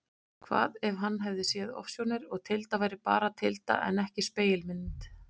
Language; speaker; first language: Icelandic; native; Icelandic